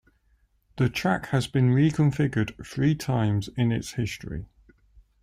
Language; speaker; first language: English; native; English